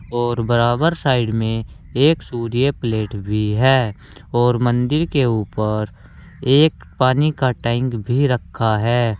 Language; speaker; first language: Hindi; native; Hindi